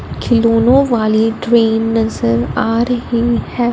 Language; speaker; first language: Hindi; non-native, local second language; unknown